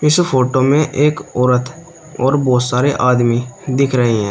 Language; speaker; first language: Hindi; native; Hindi